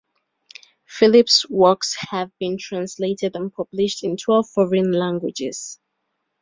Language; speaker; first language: English; native; English